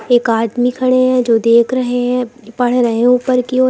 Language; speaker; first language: Hindi; native; Hindi